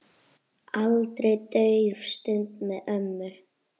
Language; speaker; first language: Icelandic; native; Icelandic